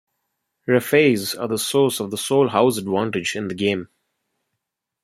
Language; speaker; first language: English; non-native, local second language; Bangla